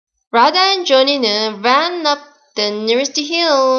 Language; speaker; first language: English; non-native, fluent; Korean